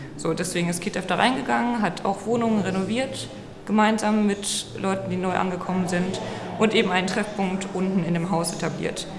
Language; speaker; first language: German; native; German